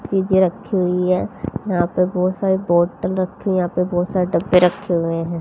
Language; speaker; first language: Hindi; native; Hindi